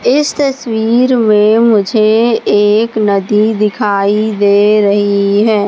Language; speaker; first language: Hindi; native; Hindi